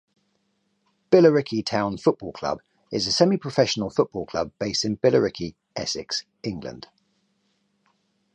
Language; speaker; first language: English; native; English